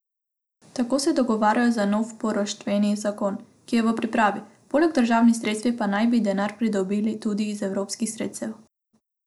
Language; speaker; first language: Slovenian; non-native, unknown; Macedonian